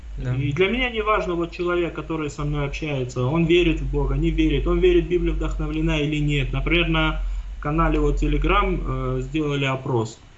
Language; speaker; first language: Russian; non-native, local second language; Armenian